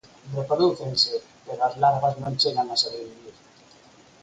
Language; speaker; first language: Galician; native; Galician